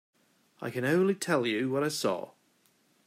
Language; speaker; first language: English; native; English